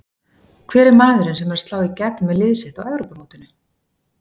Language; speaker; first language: Icelandic; native; Icelandic